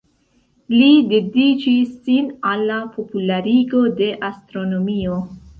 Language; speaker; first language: Esperanto; non-native, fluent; Central Kurdish